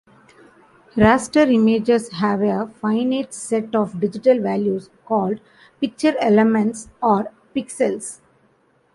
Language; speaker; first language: English; non-native, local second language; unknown